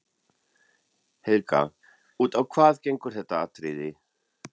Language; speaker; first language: Icelandic; non-native, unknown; German